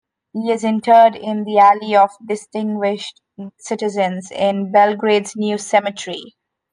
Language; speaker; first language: English; non-native, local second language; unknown